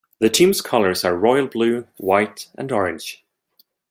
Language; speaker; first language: English; non-native, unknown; Swedish